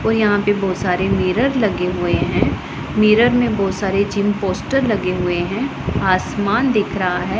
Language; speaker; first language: Hindi; non-native, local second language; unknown